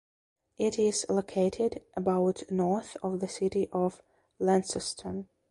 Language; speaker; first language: English; non-native, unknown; Belarusian